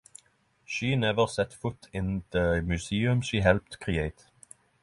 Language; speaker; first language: English; non-native, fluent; Norwegian